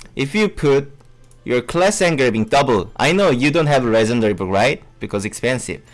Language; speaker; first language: English; non-native, learner; Korean